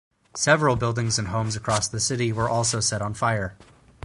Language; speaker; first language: English; native; English